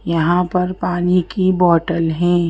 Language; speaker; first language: Hindi; native; Hindi